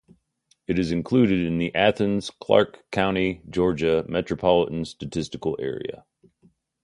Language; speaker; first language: English; native; English